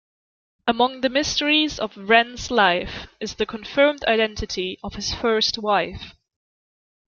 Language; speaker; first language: English; non-native, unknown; German